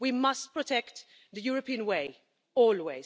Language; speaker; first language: English; non-native, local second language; Maltese